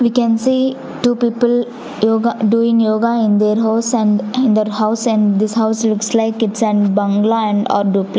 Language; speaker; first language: English; non-native, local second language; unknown